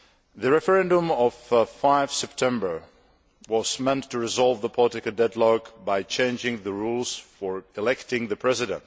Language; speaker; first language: English; non-native, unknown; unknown